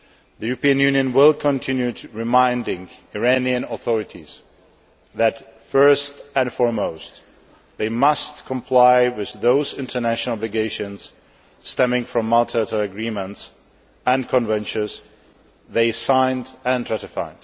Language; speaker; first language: English; non-native, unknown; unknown